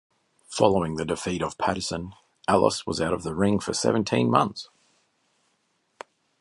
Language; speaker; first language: English; native; English